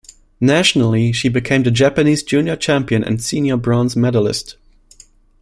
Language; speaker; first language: English; non-native, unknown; German